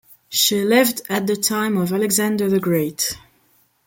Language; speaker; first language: English; non-native, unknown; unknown